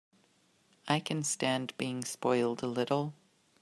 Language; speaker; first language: English; native; English